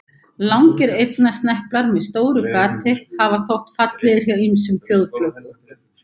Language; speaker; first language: Icelandic; native; Icelandic